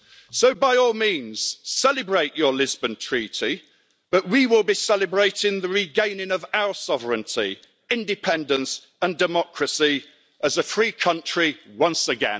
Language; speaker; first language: English; native; English